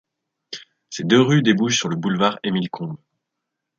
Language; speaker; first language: French; native; French